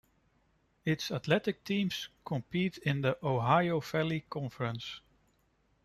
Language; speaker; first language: English; non-native, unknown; Dutch